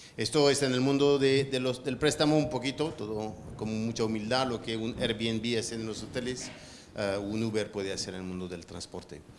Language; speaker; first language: Spanish; non-native, fluent; French